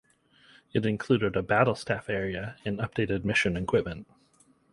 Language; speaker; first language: English; native; English